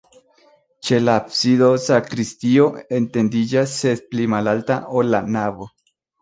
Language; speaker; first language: Esperanto; non-native, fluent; Spanish